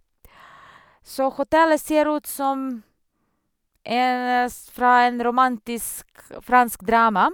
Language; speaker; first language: Norwegian; non-native, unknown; Serbian